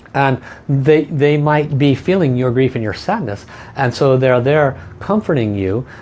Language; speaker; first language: English; native; English